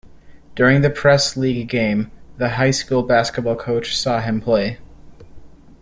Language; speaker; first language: English; native; English